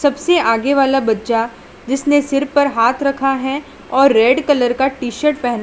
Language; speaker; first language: Hindi; non-native, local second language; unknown